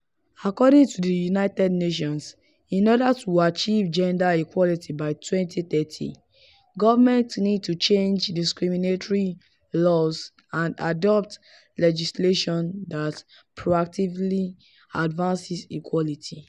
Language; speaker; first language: English; non-native, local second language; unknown